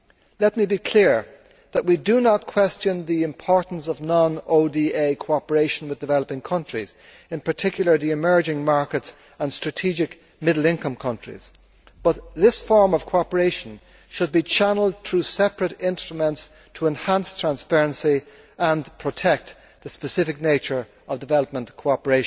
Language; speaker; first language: English; native; English